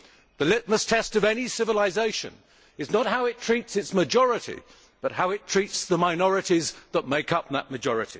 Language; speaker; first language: English; native; English